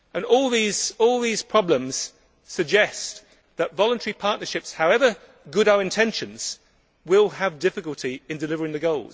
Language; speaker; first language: English; native; English